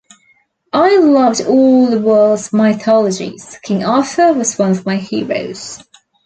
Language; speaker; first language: English; native; English